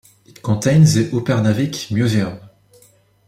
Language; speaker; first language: English; non-native, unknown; French